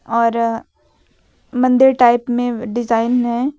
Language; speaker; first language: Hindi; native; Hindi